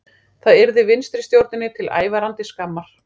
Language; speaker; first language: Icelandic; native; Icelandic